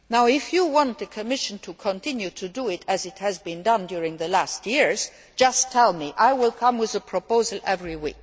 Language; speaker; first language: English; non-native, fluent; Luxembourgish